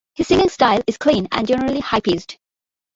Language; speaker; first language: English; non-native, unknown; Bangla